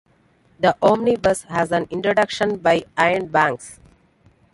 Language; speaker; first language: English; non-native, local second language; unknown